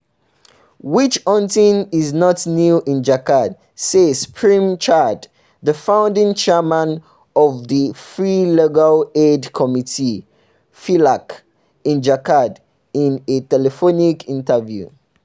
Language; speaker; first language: English; non-native, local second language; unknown